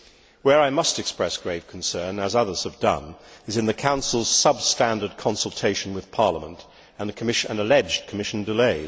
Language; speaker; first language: English; native; English